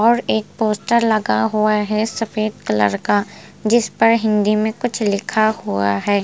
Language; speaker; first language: Hindi; non-native, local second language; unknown